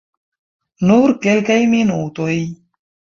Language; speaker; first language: Esperanto; non-native, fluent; Chinese